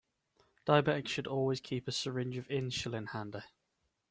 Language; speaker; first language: English; native; English